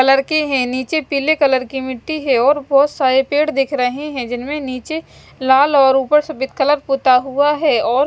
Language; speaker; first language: Hindi; non-native, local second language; Punjabi